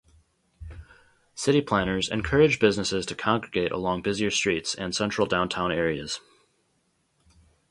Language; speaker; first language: English; native; English